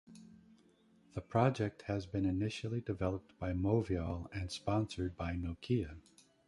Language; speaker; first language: English; native; English